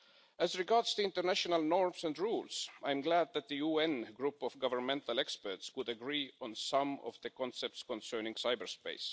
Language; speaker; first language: English; non-native, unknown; Estonian